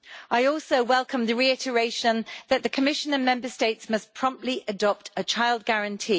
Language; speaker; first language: English; native; English